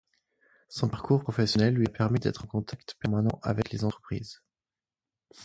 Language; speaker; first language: French; non-native, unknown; German